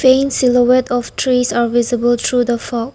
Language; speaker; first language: English; non-native, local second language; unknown